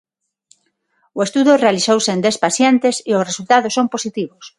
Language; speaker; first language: Galician; non-native, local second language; Spanish